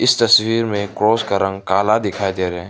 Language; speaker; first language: Hindi; non-native, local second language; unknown